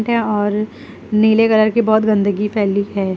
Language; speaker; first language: Hindi; native; Hindi